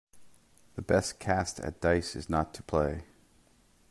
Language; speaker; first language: English; native; English